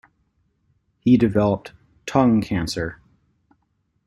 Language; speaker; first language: English; native; English